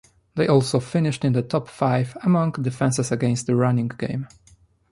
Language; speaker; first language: English; non-native, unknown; Polish